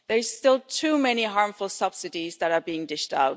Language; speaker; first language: English; non-native, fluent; German